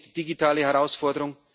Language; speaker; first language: German; native; German